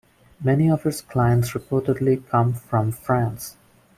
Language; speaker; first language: English; non-native, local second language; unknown